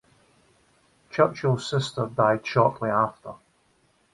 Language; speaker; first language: English; native; English